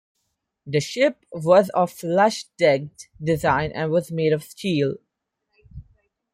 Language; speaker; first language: English; non-native, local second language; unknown